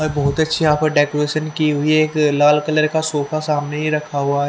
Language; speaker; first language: Hindi; native; Hindi